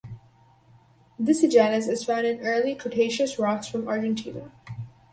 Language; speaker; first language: English; native; English